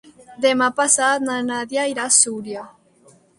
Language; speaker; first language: Catalan; non-native, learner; Spanish